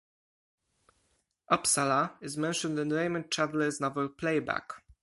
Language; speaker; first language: English; non-native, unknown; Polish